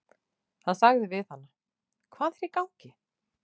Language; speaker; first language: Icelandic; native; Icelandic